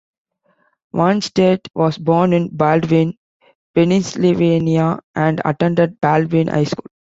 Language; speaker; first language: English; non-native, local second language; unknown